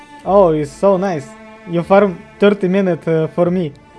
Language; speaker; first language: English; non-native, learner; Russian